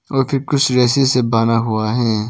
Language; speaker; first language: Hindi; early bilingual, other home language; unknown